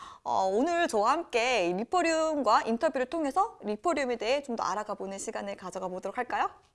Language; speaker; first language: Korean; native; Korean